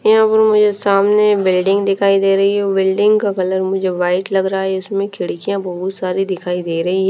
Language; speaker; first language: Hindi; non-native, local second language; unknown